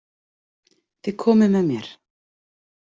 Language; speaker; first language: Icelandic; native; Icelandic